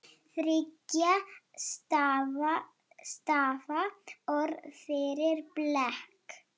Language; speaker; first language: Icelandic; non-native, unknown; Lithuanian